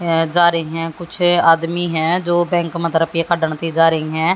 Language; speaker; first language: Hindi; native; Hindi